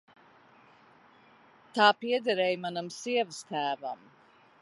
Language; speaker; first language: Latvian; early bilingual, heritage; Latvian